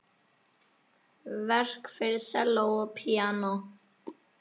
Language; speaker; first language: Icelandic; native; Icelandic